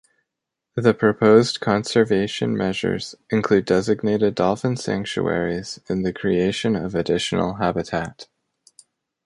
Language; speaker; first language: English; native; English